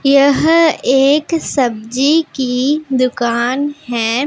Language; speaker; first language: Hindi; non-native, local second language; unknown